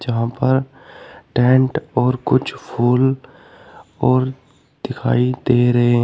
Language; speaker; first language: Hindi; native; Hindi